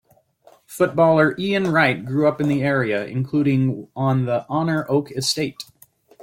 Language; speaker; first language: English; native; English